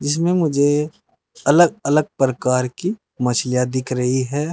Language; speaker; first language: Hindi; native; Hindi